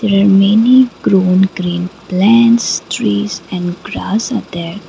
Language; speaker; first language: English; non-native, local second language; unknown